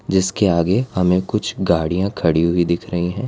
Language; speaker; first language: Hindi; non-native, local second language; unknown